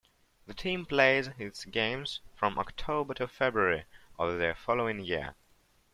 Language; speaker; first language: English; non-native, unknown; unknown